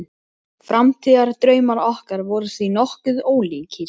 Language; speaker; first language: Icelandic; native; Icelandic